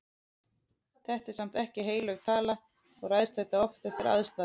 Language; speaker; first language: Icelandic; native; Icelandic